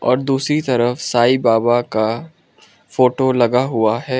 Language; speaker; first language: Hindi; early bilingual, other home language; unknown